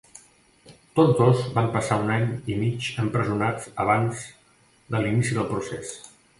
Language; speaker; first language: Catalan; native; Catalan